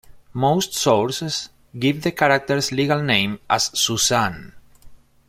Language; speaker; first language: English; non-native, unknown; Spanish